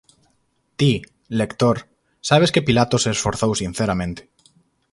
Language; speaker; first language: Galician; native; Galician